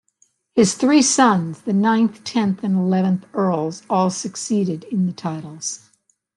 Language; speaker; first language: English; native; English